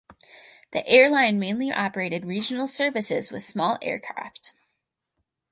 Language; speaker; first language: English; native; English